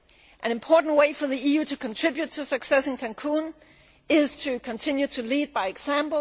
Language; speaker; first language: English; non-native, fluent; Danish